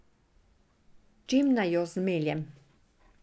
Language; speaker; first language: Slovenian; non-native, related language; Serbian